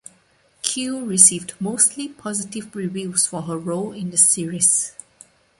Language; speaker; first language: English; non-native, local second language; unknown